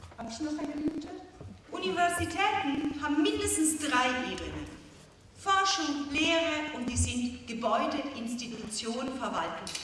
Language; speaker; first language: German; non-native, fluent; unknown